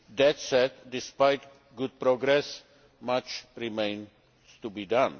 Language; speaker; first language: English; non-native, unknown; Czech